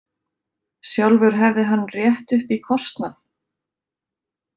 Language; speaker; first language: Icelandic; native; Icelandic